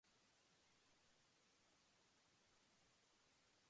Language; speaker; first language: English; non-native, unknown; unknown